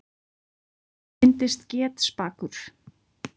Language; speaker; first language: Icelandic; native; Icelandic